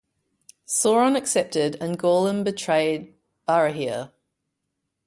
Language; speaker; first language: English; native; English